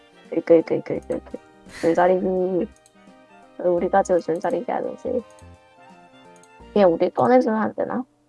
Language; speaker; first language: Korean; native; Korean